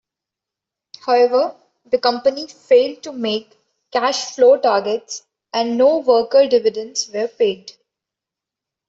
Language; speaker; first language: English; non-native, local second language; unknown